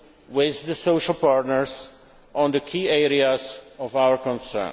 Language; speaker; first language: English; non-native, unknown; Czech